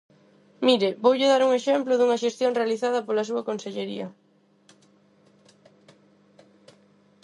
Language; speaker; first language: Galician; non-native, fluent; Spanish